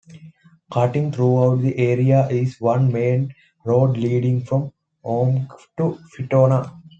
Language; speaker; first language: English; non-native, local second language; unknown